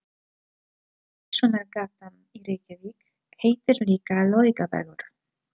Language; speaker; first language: Icelandic; non-native, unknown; Polish